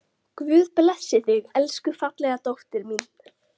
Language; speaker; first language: Icelandic; native; Icelandic